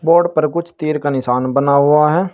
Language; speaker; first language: Hindi; native; Hindi